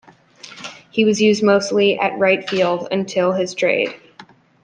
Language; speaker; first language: English; native; English